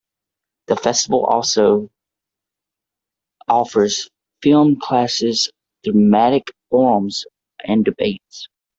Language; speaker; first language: English; native; English